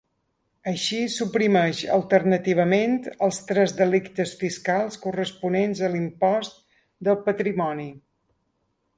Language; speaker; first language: Catalan; native; Catalan